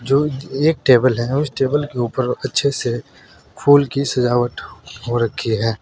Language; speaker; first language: Hindi; native; Hindi